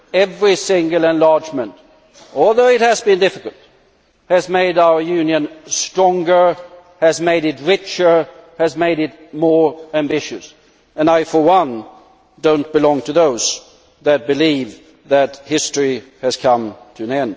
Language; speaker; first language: English; non-native, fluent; Swedish